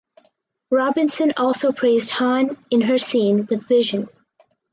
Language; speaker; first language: English; native; English